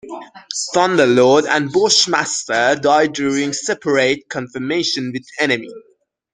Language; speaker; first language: English; non-native, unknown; Persian